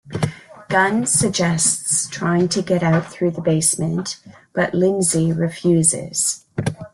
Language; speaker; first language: English; native; English